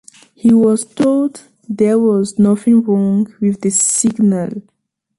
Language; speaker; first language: English; native; English